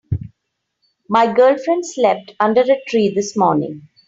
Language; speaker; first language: English; non-native, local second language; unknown